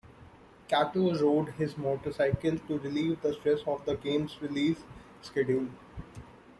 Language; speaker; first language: English; non-native, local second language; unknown